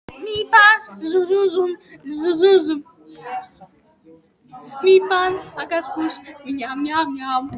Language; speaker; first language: Icelandic; non-native, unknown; Polish